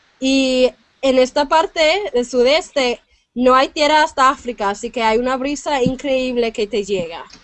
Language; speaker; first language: Spanish; non-native, fluent; English